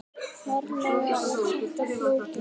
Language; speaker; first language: Icelandic; native; Icelandic